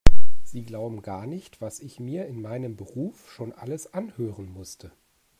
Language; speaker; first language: German; native; German